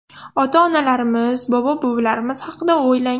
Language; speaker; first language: Uzbek; non-native, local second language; Russian